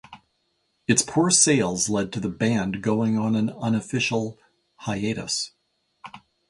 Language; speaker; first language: English; native; English